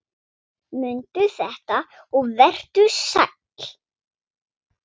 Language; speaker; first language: Icelandic; non-native, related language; Swedish